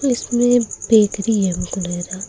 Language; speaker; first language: Hindi; native; Hindi